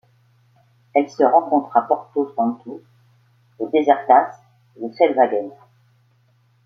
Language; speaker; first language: French; native; French